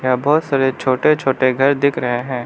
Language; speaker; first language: Hindi; non-native, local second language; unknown